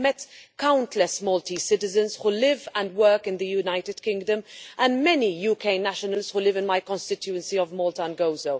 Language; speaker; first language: English; non-native, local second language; Maltese